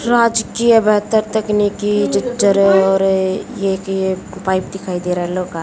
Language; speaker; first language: Hindi; native; Hindi